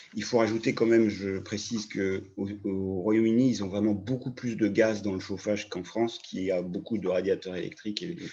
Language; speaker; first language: French; native; French